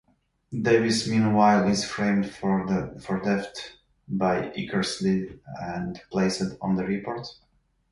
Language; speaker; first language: English; native; English